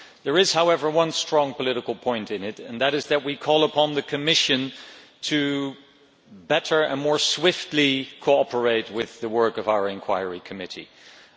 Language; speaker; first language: English; non-native, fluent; Dutch